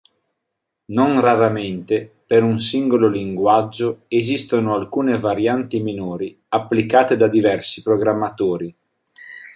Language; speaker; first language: Italian; native; Italian